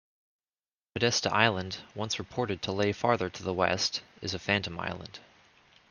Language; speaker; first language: English; native; English